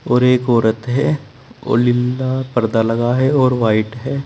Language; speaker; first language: Hindi; native; Hindi